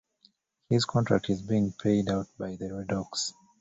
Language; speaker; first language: English; native; English